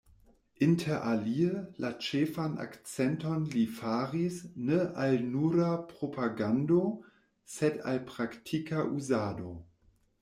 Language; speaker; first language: Esperanto; non-native, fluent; German